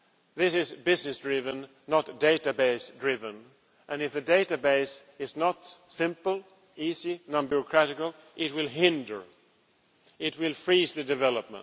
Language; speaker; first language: English; non-native, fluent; Swedish